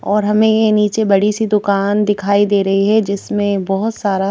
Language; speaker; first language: Hindi; native; Hindi